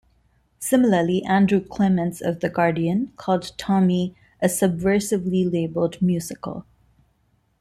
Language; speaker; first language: English; non-native, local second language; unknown